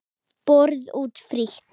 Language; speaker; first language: Icelandic; native; Icelandic